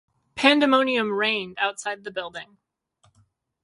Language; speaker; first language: English; native; English